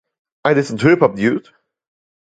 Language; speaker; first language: English; non-native, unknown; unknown